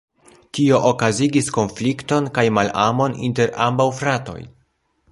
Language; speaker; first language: Esperanto; non-native, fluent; Polish